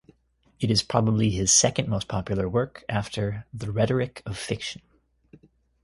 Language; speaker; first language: English; native; English